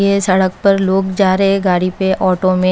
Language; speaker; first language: Hindi; native; Hindi